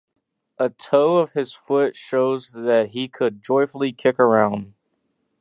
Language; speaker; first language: English; native; English